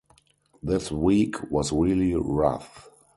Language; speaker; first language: English; non-native, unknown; German